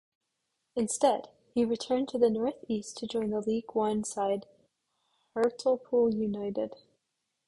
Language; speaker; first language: English; native; English